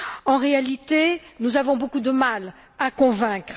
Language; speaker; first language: French; native; French